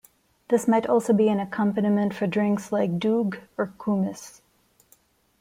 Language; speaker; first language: English; non-native, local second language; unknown